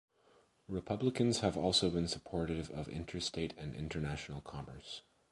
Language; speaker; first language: English; native; English